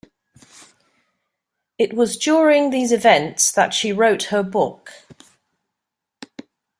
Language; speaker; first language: English; native; English